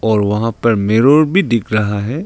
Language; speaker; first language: Hindi; non-native, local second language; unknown